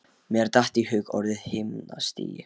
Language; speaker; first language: Icelandic; non-native, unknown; Lithuanian